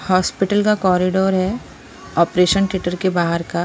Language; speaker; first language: Hindi; non-native, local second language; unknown